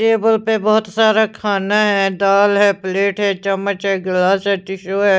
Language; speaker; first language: Hindi; non-native, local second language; Punjabi